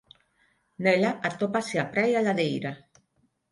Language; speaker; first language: Galician; non-native, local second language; Spanish